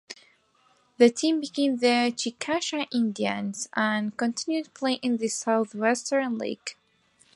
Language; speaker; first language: English; non-native, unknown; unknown